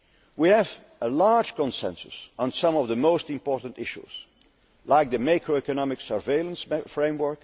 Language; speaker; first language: English; non-native, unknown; Dutch